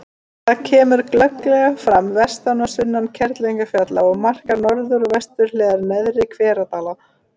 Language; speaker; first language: Icelandic; native; Icelandic